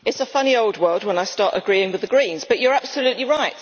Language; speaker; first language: English; native; English